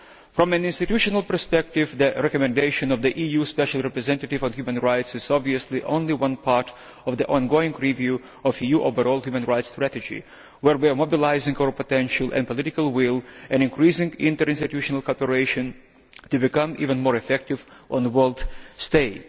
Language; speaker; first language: English; non-native, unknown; Lithuanian